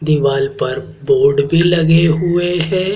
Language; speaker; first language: Hindi; native; Hindi